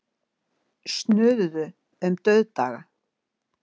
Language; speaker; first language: Icelandic; native; Icelandic